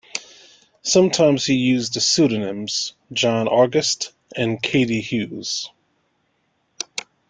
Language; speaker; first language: English; native; English